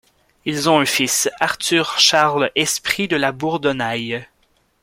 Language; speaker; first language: French; native; French